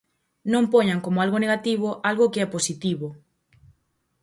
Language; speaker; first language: Galician; native; Galician